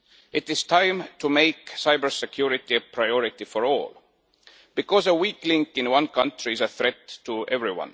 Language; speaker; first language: English; non-native, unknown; Estonian